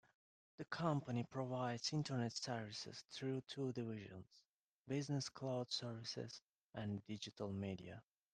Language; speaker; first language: English; non-native, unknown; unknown